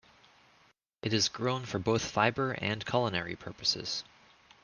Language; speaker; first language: English; native; English